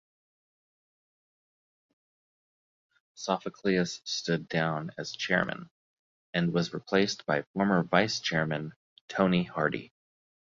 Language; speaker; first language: English; native; English